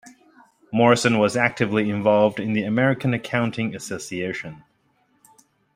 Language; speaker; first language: English; native; English